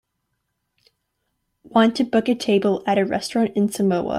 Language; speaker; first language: English; native; English